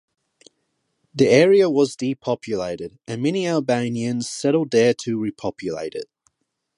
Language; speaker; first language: English; non-native, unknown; Japanese